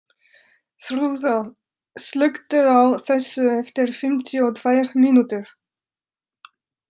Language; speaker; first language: Icelandic; non-native, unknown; French